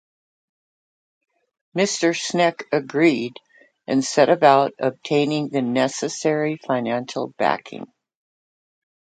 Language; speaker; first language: English; native; English